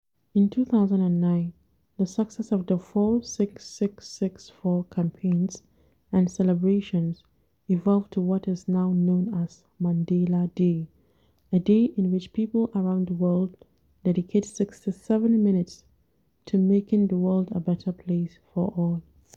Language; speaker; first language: English; non-native, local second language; Hausa